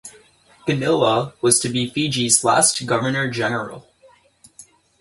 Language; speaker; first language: English; native; English